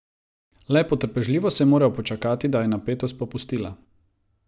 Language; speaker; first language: Slovenian; non-native, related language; Croatian